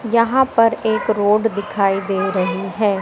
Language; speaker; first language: Hindi; native; Hindi